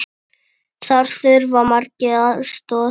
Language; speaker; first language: Icelandic; native; Icelandic